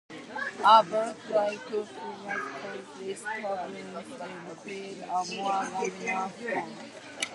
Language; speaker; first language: English; non-native, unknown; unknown